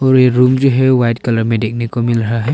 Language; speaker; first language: Hindi; non-native, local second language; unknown